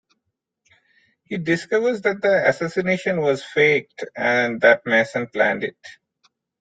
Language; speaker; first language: English; non-native, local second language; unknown